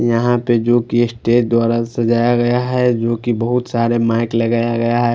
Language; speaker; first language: Hindi; non-native, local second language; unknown